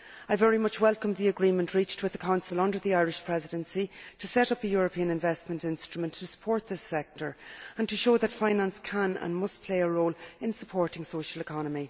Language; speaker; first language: English; native; English